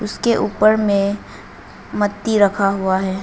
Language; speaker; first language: Hindi; non-native, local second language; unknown